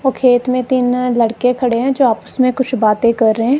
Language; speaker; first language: Hindi; non-native, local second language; Punjabi